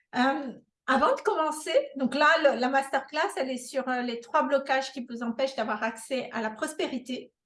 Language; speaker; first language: French; non-native, local second language; Malagasy